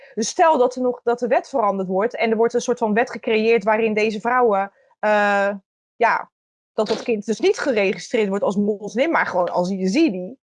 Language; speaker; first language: Dutch; native; Dutch